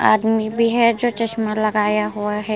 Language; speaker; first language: Hindi; non-native, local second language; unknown